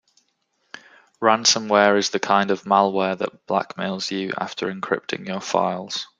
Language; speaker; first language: English; native; English